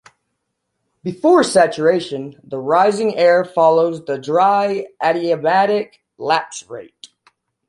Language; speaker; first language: English; native; English